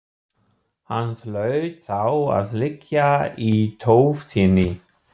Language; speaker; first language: Icelandic; non-native, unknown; German